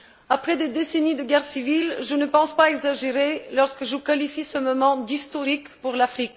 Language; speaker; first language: French; non-native, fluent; Bulgarian